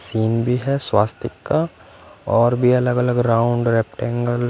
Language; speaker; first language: Hindi; non-native, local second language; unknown